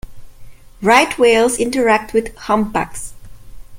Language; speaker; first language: English; non-native, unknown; German